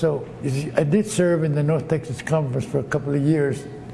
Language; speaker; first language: English; early bilingual, other home language; Spanish